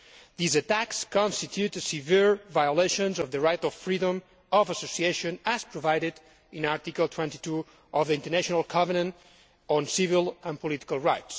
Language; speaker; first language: English; non-native, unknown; Spanish